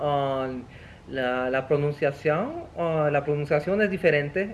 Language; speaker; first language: Spanish; early bilingual, heritage; Spanish